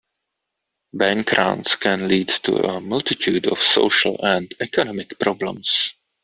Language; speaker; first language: English; non-native, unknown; Czech